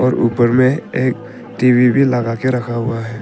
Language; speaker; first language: Hindi; early bilingual, other home language; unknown